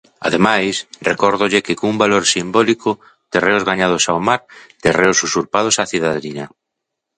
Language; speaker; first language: Galician; native; Galician